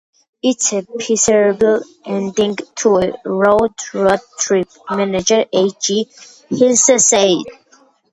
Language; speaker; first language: English; non-native, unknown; Georgian